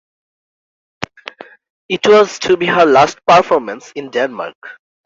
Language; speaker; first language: English; non-native, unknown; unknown